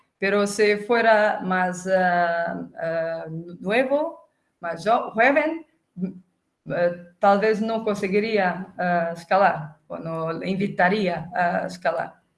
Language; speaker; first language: Spanish; non-native, related language; Portuguese